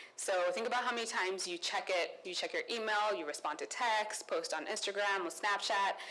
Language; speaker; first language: English; non-native, local second language; Kikuyu